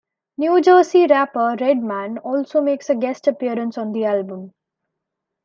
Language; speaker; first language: English; non-native, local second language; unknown